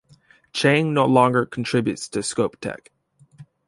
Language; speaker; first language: English; native; English